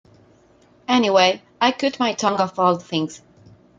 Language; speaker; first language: English; non-native, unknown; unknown